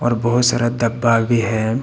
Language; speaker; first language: Hindi; non-native, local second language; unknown